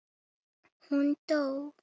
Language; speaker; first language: Icelandic; non-native, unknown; Filipino